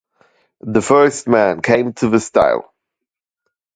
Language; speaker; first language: English; non-native, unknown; German